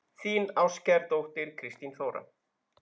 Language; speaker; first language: Icelandic; native; Icelandic